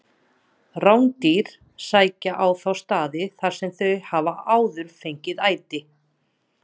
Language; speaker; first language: Icelandic; native; Icelandic